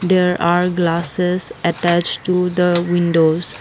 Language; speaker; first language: English; non-native, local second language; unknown